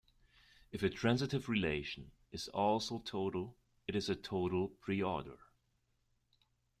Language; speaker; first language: English; non-native, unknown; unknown